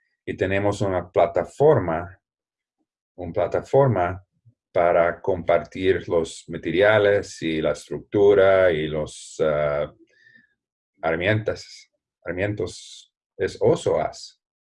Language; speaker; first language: Spanish; non-native, fluent; English